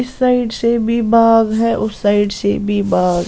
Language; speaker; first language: Hindi; non-native, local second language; Punjabi